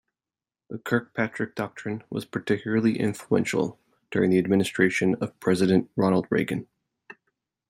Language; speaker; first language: English; native; English